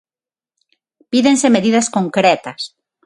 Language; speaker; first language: Galician; non-native, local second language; Spanish